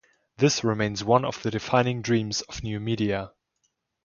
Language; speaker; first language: English; non-native, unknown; German